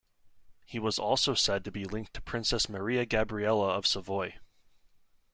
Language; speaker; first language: English; native; English